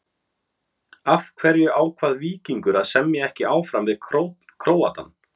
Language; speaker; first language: Icelandic; native; Icelandic